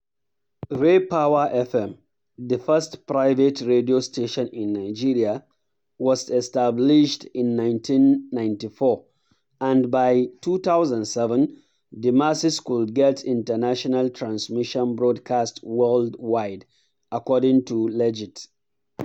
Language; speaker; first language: English; non-native, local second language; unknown